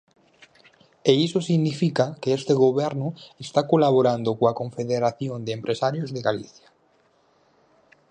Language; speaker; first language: Galician; native; Galician